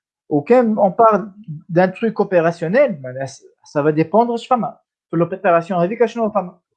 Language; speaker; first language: French; non-native, local second language; Arabic